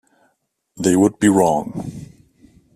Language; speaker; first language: English; native; English